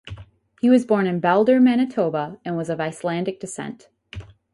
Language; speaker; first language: English; native; English